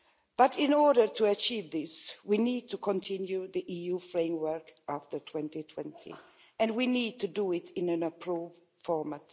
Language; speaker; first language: English; non-native, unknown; Swedish